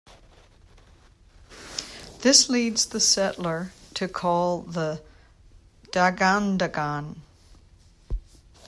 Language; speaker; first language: English; native; English